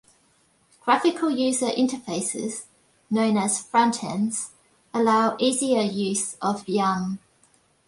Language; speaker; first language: English; native; English